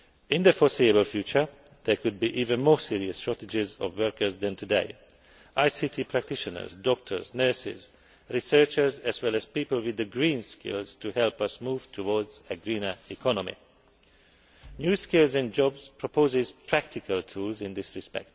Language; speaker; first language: English; non-native, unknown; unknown